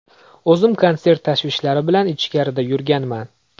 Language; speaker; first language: Uzbek; native; Uzbek